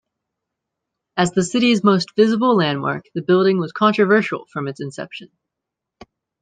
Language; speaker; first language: English; native; English